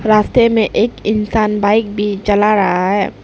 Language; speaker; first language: Hindi; early bilingual, other home language; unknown